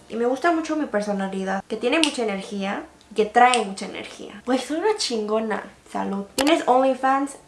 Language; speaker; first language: Spanish; early bilingual, other home language; Korean